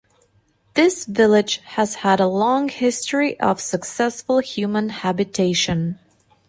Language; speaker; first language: English; non-native, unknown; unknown